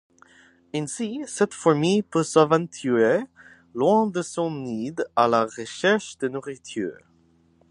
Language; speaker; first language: French; non-native, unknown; English